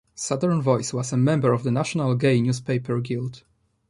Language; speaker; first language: English; non-native, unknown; Polish